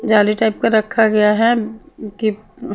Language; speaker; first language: Hindi; non-native, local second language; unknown